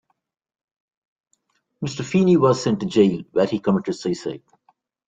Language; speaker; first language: English; non-native, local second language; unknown